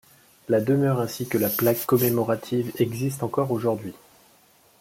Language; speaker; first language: French; native; French